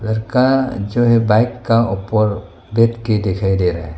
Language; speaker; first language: Hindi; non-native, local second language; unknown